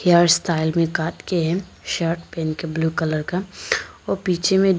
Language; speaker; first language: Hindi; non-native, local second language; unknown